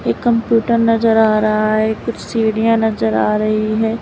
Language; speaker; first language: Hindi; native; Hindi